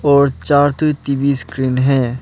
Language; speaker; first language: Hindi; non-native, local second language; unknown